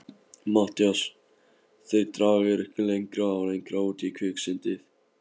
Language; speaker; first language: Icelandic; non-native, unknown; Polish